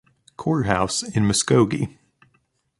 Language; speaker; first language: English; native; English